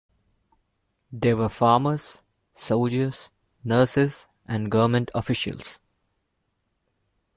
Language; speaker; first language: English; non-native, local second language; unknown